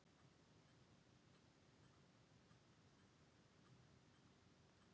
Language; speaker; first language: Icelandic; native; Icelandic